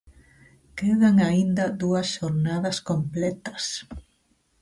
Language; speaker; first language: Galician; native; Galician